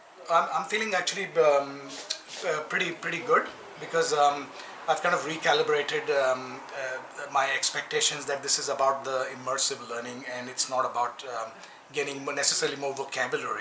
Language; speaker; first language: English; native; English